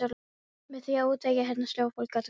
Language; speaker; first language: Icelandic; non-native, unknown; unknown